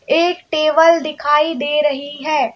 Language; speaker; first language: Hindi; native; Hindi